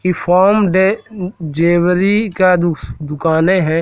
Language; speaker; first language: Hindi; native; Hindi